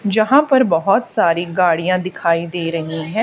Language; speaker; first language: Hindi; native; Hindi